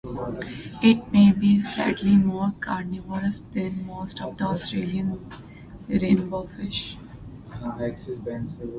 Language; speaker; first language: English; non-native, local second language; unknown